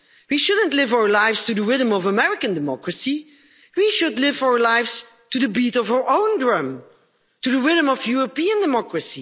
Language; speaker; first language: English; non-native, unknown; Dutch